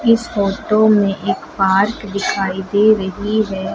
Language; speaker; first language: Hindi; native; Hindi